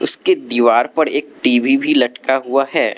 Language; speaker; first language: Hindi; non-native, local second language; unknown